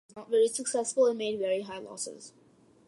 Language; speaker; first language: English; early bilingual, other home language; Malayalam